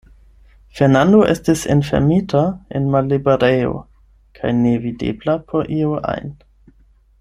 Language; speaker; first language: Esperanto; non-native, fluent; German